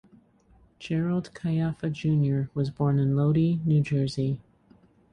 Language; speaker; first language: English; native; English